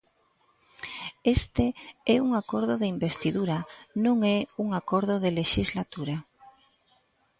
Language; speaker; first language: Galician; native; Galician